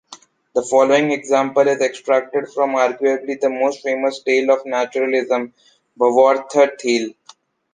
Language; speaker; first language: English; non-native, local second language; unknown